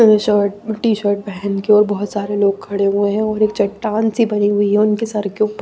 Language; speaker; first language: Hindi; non-native, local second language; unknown